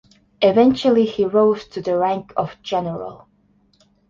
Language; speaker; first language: English; non-native, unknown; Estonian